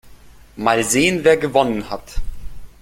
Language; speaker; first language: German; non-native, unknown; Russian